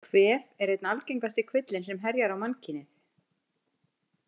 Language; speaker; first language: Icelandic; native; Icelandic